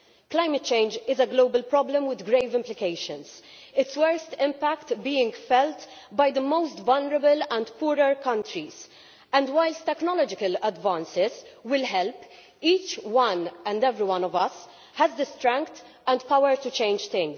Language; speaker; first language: English; non-native, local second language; Maltese